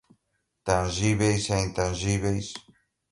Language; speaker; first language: Portuguese; non-native, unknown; Galician